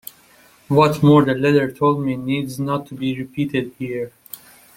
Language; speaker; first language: English; non-native, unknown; Persian